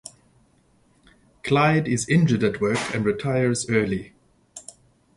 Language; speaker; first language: English; native; English